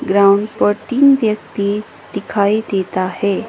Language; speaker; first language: Hindi; non-native, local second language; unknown